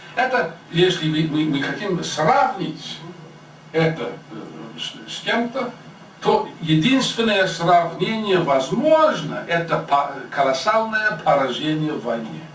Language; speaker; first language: Russian; non-native, fluent; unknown